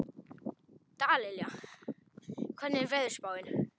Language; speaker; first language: Icelandic; non-native, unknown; Polish